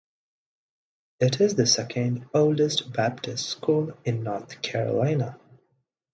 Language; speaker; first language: English; non-native, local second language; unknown